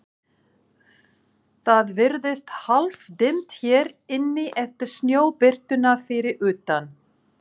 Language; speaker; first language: Icelandic; non-native, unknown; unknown